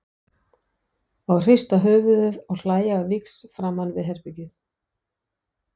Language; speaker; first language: Icelandic; non-native, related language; Danish